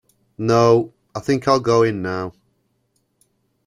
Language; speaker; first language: English; native; English